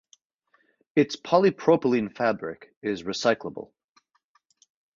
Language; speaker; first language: English; native; English